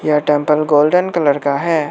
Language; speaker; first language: Hindi; non-native, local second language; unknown